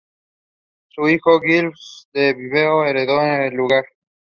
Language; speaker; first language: English; non-native, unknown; Spanish